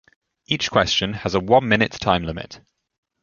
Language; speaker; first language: English; native; English